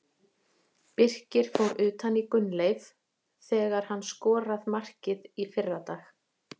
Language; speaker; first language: Icelandic; native; Icelandic